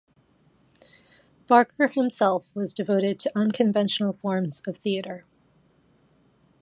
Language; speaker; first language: English; native; English